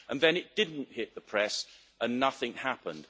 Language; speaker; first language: English; native; English